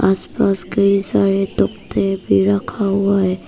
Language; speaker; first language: Hindi; non-native, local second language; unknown